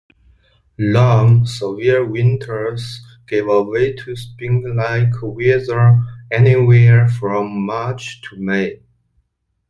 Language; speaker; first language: English; non-native, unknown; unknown